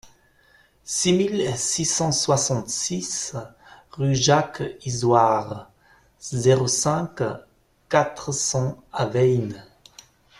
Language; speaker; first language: French; non-native, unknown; German